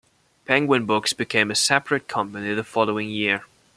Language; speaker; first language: English; non-native, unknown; German